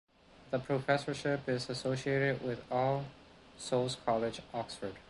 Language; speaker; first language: English; non-native, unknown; Spanish